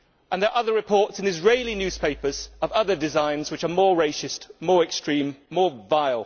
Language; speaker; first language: English; native; English